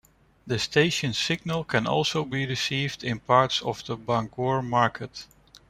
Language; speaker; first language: English; non-native, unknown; Dutch